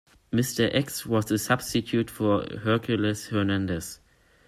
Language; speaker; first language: English; non-native, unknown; German